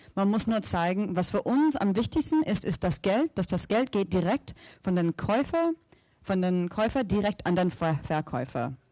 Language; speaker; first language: German; non-native, fluent; English